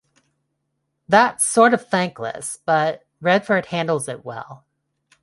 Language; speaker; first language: English; non-native, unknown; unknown